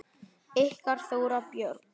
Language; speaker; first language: Icelandic; non-native, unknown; Vietnamese